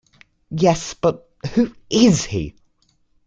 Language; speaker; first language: English; native; English